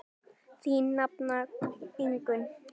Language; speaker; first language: Icelandic; native; Icelandic